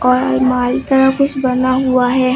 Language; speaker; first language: Hindi; native; Hindi